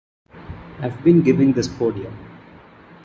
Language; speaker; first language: English; non-native, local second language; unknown